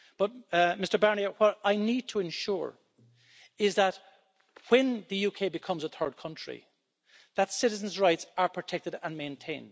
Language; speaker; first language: English; native; English